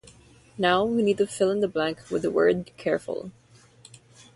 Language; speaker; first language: English; non-native, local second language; Filipino